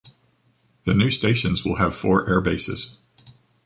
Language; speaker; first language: English; native; English